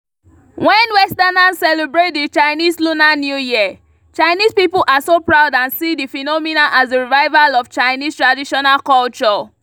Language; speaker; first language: English; non-native, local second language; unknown